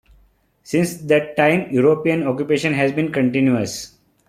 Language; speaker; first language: English; non-native, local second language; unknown